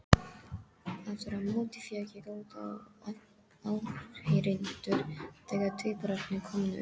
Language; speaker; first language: Icelandic; non-native, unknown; English